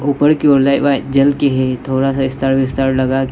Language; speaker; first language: Hindi; non-native, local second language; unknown